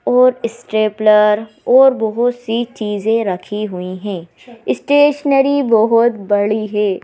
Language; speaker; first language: Hindi; native; Hindi